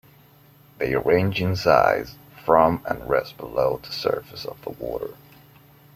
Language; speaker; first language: English; non-native, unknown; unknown